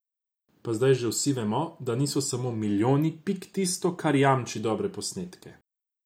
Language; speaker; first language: Slovenian; non-native, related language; Croatian